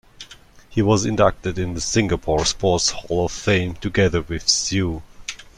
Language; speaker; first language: English; non-native, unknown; German